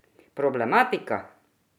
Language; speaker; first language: Slovenian; non-native, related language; Croatian